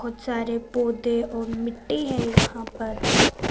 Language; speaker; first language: Hindi; non-native, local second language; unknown